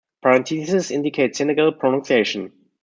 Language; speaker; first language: English; non-native, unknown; German